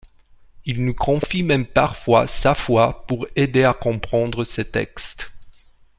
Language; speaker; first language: French; non-native, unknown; Romanian